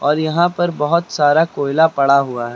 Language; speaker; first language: Hindi; native; Hindi